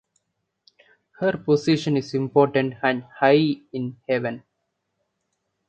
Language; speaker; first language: English; non-native, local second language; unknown